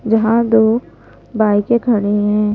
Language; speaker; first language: Hindi; native; Hindi